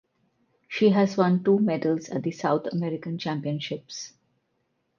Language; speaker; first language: English; non-native, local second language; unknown